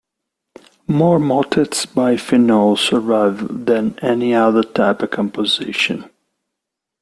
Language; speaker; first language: English; non-native, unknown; Italian